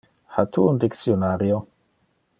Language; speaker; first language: Interlingua; non-native, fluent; Dutch